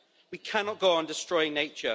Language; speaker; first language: English; native; English